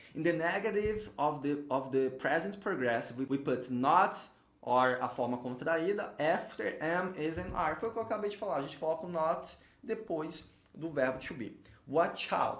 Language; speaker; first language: English; non-native, fluent; Portuguese